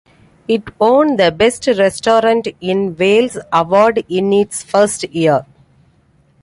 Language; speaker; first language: English; non-native, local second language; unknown